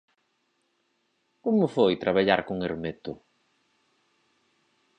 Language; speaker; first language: Galician; native; Galician